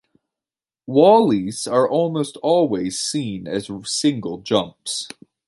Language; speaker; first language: English; native; English